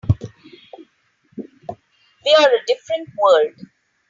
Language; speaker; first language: English; non-native, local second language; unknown